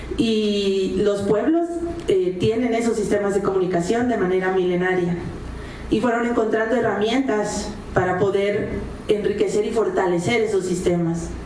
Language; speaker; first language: Spanish; native; Spanish